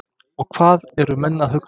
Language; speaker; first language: Icelandic; non-native, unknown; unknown